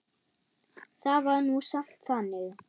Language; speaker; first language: Icelandic; non-native, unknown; German